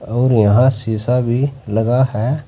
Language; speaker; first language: Hindi; native; Hindi